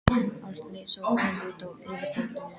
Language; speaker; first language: Icelandic; non-native, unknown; English